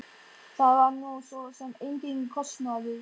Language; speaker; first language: Icelandic; non-native, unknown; German